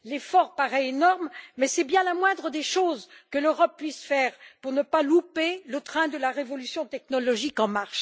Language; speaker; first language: French; native; French